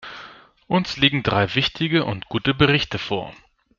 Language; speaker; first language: German; non-native, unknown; Greek